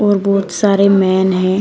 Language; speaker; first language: Hindi; native; Hindi